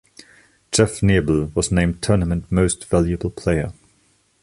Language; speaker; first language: English; non-native, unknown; German